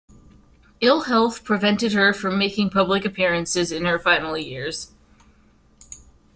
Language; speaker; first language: English; native; English